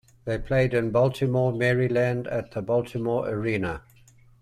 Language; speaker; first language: English; native; English